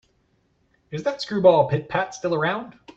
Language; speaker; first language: English; native; English